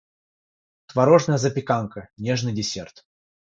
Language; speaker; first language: Russian; non-native, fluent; Georgian